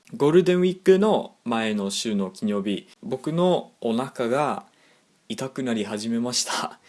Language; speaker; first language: Japanese; non-native, fluent; English